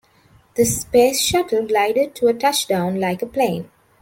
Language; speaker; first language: English; non-native, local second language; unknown